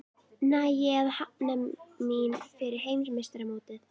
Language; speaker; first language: Icelandic; native; Icelandic